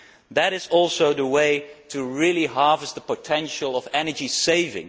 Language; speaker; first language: English; non-native, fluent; Dutch